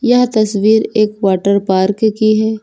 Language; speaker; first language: Hindi; native; Hindi